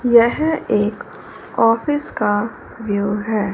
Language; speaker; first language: Hindi; non-native, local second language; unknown